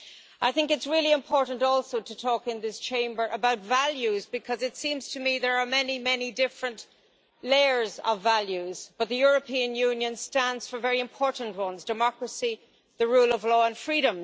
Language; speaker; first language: English; native; English